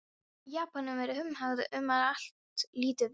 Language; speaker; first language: Icelandic; non-native, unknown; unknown